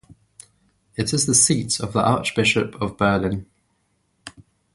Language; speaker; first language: English; native; English